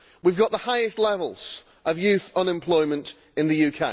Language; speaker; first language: English; native; English